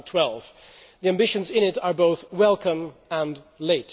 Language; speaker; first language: English; non-native, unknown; Dutch